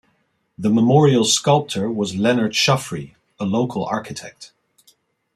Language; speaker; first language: English; non-native, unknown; Dutch